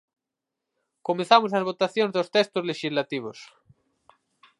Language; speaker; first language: Galician; native; Galician